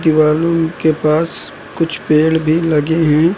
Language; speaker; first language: Hindi; native; Hindi